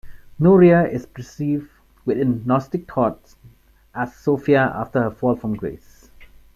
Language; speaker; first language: English; non-native, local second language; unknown